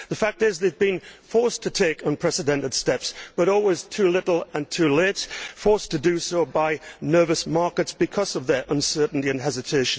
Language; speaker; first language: English; native; English